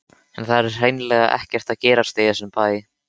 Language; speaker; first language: Icelandic; native; Icelandic